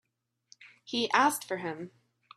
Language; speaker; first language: English; native; English